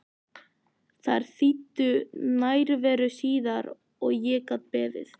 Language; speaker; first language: Icelandic; native; Icelandic